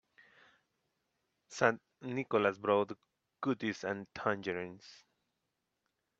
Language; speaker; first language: English; native; English